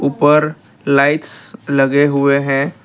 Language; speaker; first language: Hindi; non-native, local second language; Assamese